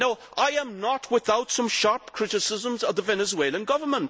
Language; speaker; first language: English; native; English